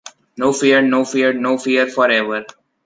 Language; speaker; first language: English; non-native, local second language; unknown